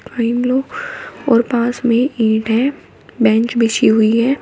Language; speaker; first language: Hindi; native; Hindi